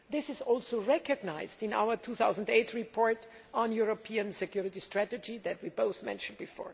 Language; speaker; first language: English; non-native, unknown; German